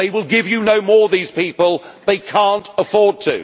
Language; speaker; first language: English; native; English